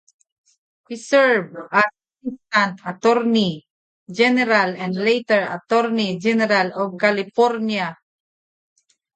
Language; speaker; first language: English; non-native, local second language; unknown